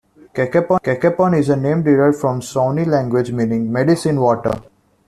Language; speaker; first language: English; non-native, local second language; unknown